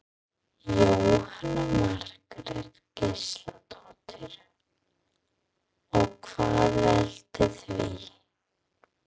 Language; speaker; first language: Icelandic; non-native, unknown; English